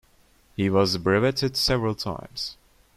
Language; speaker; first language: English; non-native, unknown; Turkish